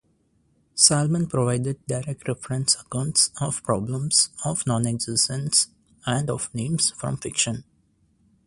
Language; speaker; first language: English; non-native, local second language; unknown